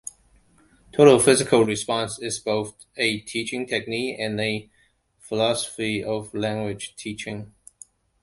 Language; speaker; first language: English; non-native, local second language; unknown